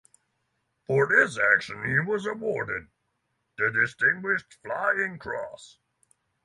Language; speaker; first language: English; non-native, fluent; Norwegian